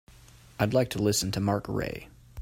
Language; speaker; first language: English; native; English